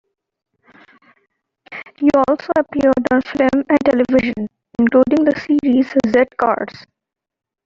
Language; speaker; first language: English; non-native, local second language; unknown